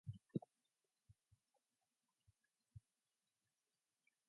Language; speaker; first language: English; non-native, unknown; Mongolian